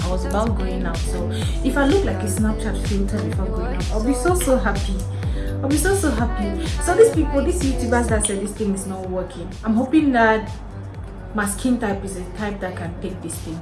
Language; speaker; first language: English; non-native, local second language; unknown